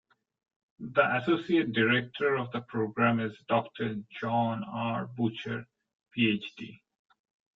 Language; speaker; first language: English; non-native, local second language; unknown